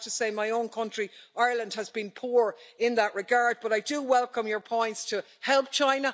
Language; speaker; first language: English; native; English